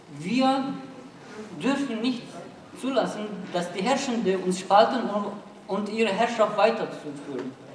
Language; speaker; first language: German; non-native, fluent; Turkish